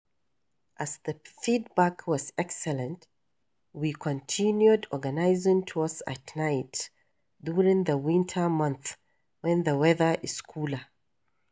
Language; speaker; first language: English; non-native, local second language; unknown